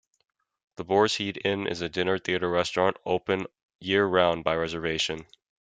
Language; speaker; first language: English; native; English